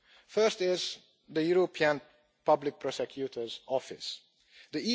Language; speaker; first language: English; non-native, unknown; Hungarian